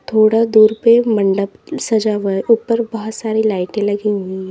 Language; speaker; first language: Hindi; native; Hindi